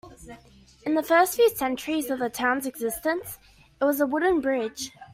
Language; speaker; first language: English; native; English